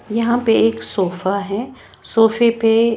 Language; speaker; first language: Hindi; native; Hindi